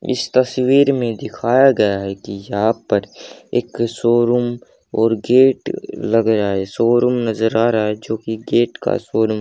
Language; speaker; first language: Hindi; native; Hindi